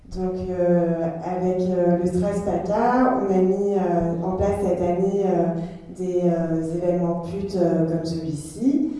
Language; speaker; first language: French; native; French